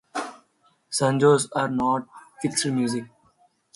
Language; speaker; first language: English; non-native, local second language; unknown